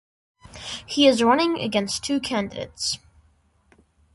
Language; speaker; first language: English; non-native, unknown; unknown